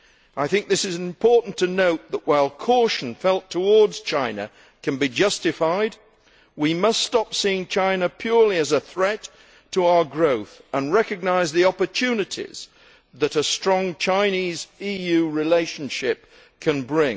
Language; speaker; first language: English; native; English